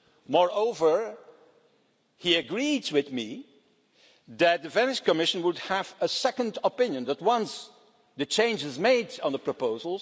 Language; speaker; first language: English; non-native, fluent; Dutch